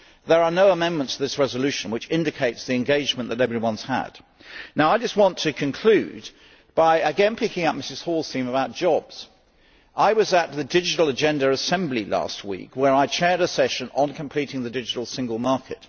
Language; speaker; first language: English; native; English